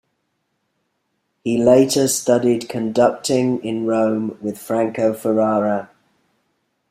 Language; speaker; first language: English; native; English